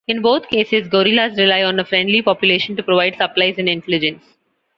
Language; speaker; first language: English; non-native, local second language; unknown